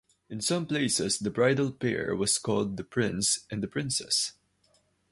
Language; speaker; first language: English; non-native, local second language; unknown